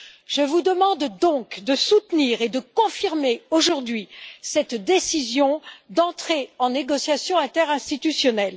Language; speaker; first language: French; native; French